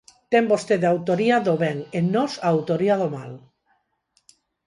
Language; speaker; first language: Galician; non-native, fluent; Spanish